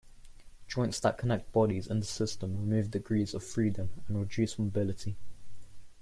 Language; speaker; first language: English; native; English